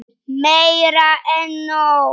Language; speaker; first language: Icelandic; non-native, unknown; Polish